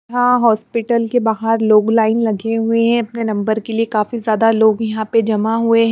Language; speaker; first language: Hindi; non-native, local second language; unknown